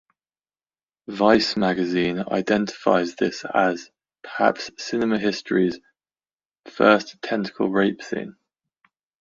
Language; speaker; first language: English; native; English